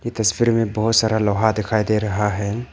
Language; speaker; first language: Hindi; non-native, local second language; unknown